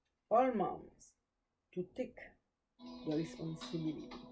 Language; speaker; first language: English; non-native, learner; Haitian Creole